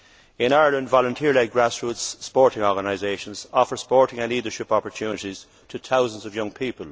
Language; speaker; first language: English; native; English